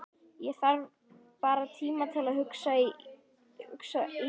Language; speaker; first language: Icelandic; native; Icelandic